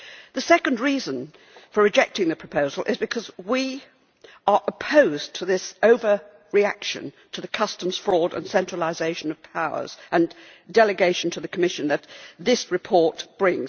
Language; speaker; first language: English; native; English